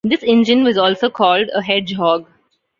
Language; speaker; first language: English; non-native, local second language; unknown